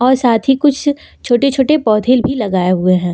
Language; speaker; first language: Hindi; native; Hindi